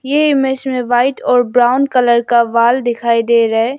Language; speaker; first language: Hindi; non-native, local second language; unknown